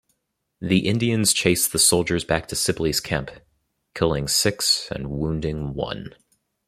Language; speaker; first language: English; native; English